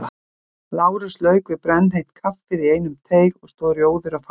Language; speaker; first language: Icelandic; native; Icelandic